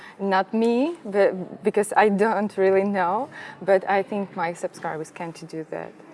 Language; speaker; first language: English; non-native, learner; Russian